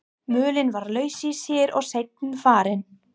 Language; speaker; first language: Icelandic; non-native, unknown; English